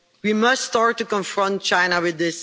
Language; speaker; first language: English; non-native, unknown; Dutch